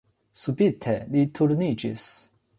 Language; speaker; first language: Esperanto; non-native, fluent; Chinese